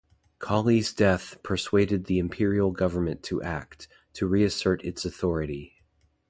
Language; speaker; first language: English; native; English